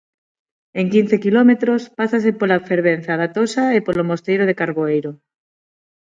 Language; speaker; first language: Galician; non-native, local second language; Spanish